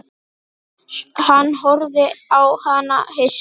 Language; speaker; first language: Icelandic; native; Icelandic